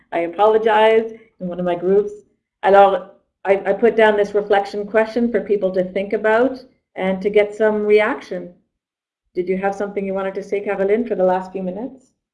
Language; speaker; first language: English; native; English